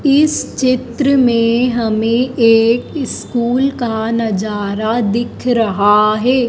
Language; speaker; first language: Hindi; native; Hindi